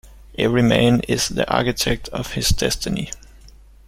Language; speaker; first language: English; native; English